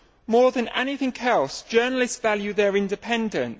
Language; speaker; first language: English; native; English